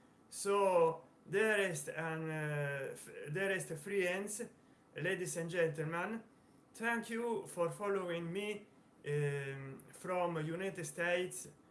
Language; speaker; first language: English; non-native, learner; Italian